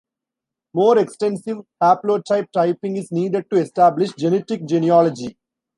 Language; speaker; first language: English; non-native, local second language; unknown